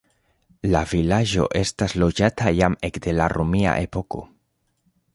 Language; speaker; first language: Esperanto; non-native, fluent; Spanish